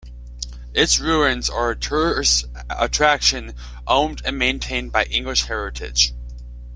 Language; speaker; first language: English; native; English